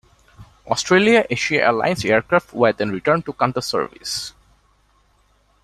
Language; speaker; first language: English; non-native, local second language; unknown